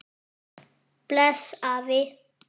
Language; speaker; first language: Icelandic; non-native, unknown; French